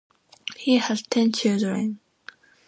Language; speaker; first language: English; non-native, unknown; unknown